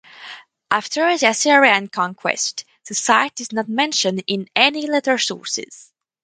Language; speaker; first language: English; non-native, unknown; French